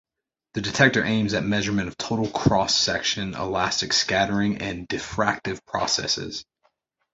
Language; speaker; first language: English; native; English